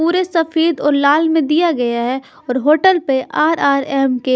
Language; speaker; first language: Hindi; non-native, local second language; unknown